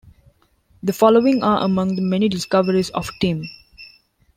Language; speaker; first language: English; non-native, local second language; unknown